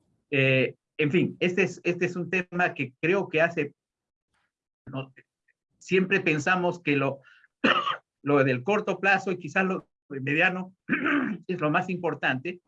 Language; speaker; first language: Spanish; native; Spanish